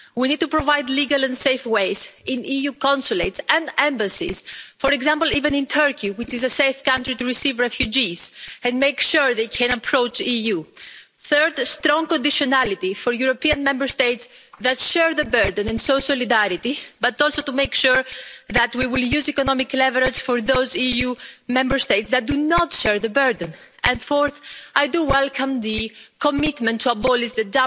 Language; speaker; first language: English; non-native, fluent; Greek